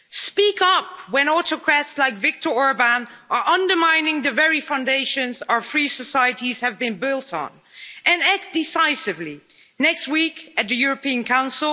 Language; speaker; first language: English; non-native, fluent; Dutch